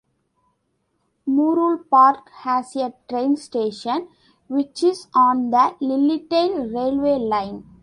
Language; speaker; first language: English; non-native, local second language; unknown